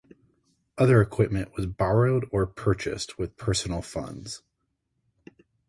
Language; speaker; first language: English; native; English